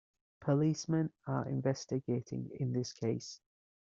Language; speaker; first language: English; native; English